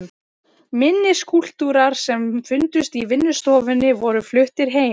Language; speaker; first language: Icelandic; native; Icelandic